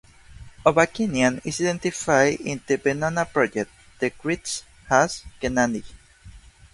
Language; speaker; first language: English; non-native, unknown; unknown